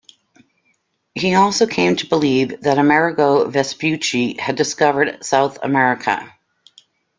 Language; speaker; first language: English; native; English